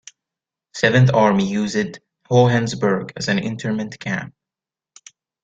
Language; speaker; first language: English; native; English